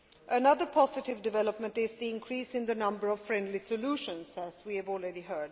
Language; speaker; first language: English; non-native, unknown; Swedish